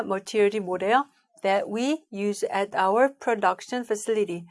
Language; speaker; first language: English; non-native, fluent; Korean